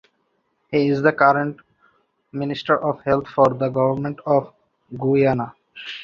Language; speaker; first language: English; non-native, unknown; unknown